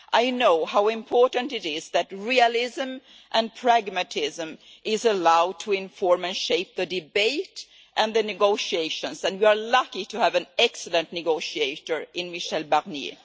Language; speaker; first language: English; non-native, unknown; Swedish